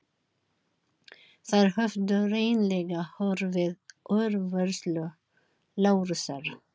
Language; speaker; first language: Icelandic; non-native, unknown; Filipino